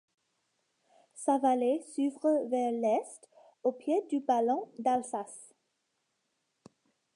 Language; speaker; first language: French; non-native, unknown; English